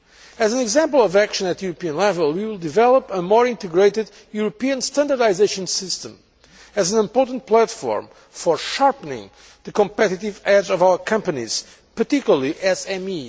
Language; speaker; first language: English; non-native, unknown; Portuguese